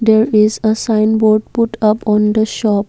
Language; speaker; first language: English; non-native, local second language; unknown